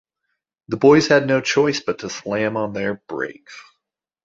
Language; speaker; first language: English; native; English